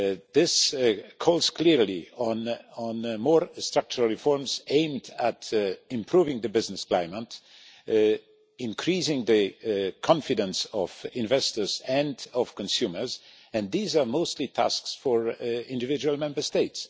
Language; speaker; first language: English; non-native, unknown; Polish